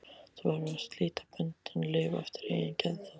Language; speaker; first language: Icelandic; native; Icelandic